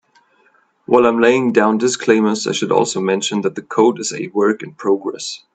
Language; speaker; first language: English; non-native, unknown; German